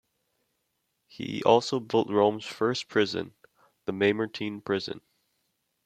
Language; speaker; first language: English; native; English